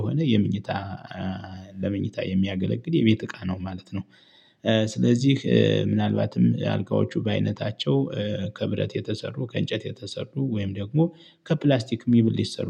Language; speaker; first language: Amharic; native; Amharic